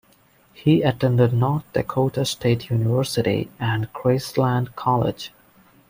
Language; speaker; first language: English; non-native, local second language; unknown